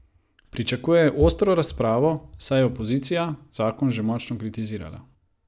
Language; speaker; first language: Slovenian; non-native, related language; Croatian